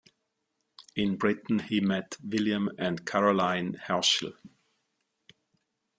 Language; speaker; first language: English; non-native, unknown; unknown